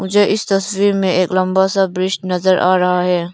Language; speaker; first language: Hindi; non-native, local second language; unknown